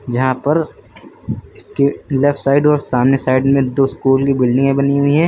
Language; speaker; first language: Hindi; native; Hindi